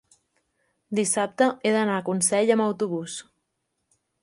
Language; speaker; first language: Catalan; native; Catalan